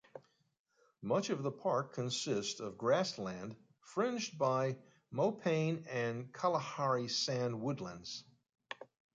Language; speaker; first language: English; native; English